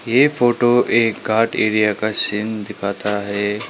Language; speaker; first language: Hindi; non-native, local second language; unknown